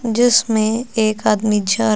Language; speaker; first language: Hindi; native; Hindi